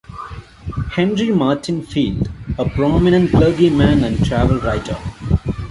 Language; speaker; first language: English; non-native, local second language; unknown